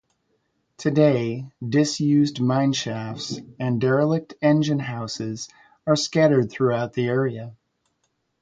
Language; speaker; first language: English; native; English